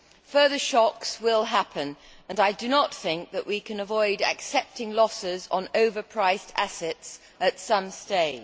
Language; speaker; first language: English; native; English